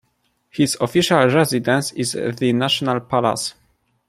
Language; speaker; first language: English; non-native, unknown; Polish